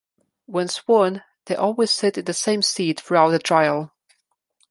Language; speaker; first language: English; non-native, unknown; Slovenian